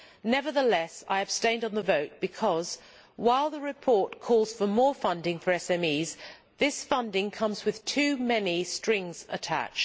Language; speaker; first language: English; native; English